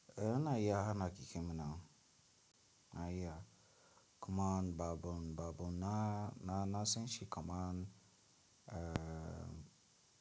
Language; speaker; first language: Hausa; non-native, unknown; Tiv